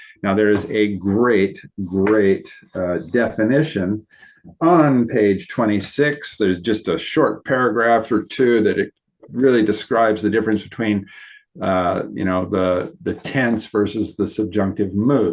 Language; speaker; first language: English; native; English